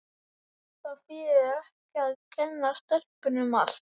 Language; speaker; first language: Icelandic; native; Icelandic